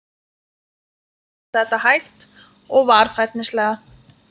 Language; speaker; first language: Icelandic; non-native, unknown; Lithuanian